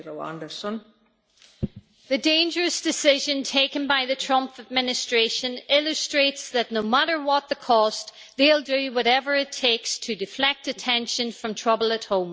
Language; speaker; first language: English; native; English